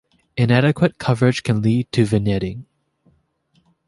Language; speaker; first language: English; native; English